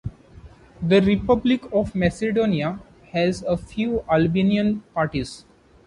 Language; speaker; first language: English; non-native, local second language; Marathi